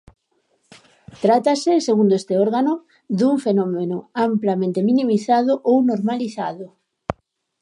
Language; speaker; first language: Galician; native; Galician